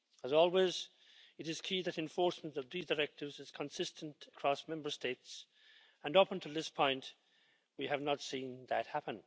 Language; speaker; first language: English; native; English